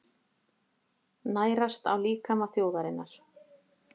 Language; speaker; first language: Icelandic; native; Icelandic